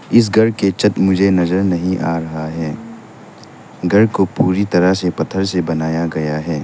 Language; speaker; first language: Hindi; non-native, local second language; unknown